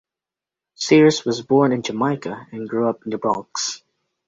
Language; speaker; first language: English; native; English